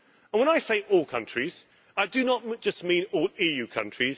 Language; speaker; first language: English; native; English